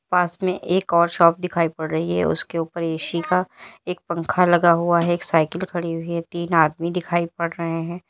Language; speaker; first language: Hindi; native; Hindi